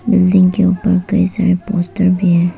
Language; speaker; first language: Hindi; non-native, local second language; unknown